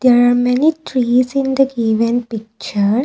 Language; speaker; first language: English; non-native, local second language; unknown